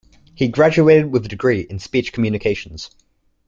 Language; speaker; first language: English; native; English